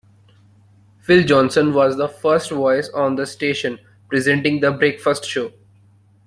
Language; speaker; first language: English; non-native, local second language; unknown